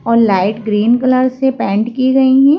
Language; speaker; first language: Hindi; native; Hindi